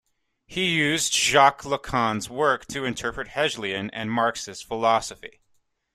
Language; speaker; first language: English; native; English